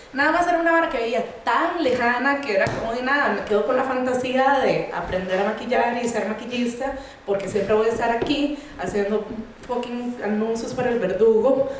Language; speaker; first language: Spanish; native; Spanish